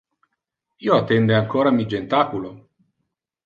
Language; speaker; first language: Interlingua; non-native, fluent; Italian